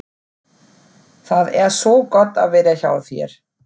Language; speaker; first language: Icelandic; non-native, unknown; German